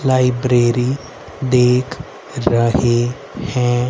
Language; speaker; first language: Hindi; native; Hindi